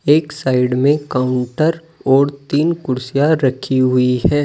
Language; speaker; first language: Hindi; native; Hindi